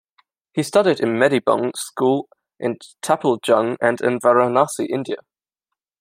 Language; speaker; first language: English; non-native, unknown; German